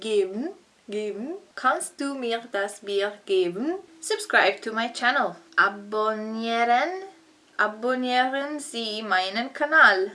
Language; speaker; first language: German; non-native, learner; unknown